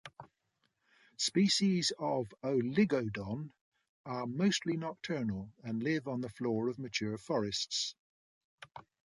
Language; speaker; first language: English; native; English